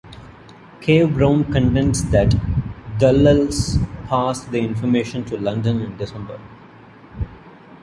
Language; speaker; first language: English; non-native, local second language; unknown